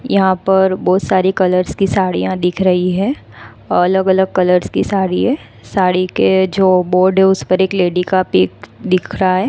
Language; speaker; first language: Hindi; non-native, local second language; Gujarati